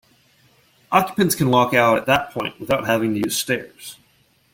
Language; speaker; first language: English; native; English